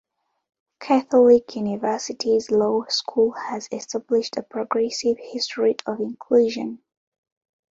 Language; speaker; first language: English; non-native, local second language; Ganda